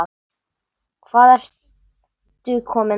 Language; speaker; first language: Icelandic; non-native, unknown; English